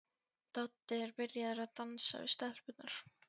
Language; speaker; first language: Icelandic; non-native, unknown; Polish